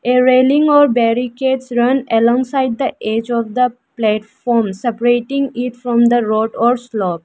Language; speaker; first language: English; non-native, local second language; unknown